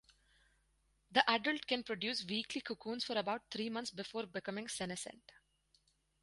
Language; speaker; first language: English; non-native, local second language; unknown